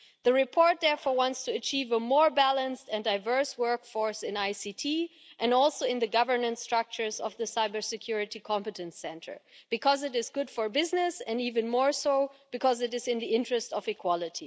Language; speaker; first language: English; non-native, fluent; German